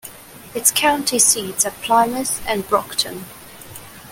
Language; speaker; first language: English; non-native, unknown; Cantonese